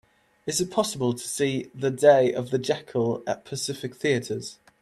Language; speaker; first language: English; native; English